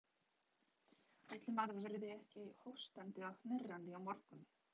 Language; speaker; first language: Icelandic; non-native, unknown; Polish